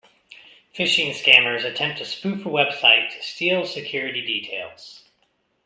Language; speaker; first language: English; native; English